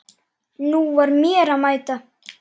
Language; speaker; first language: Icelandic; native; Icelandic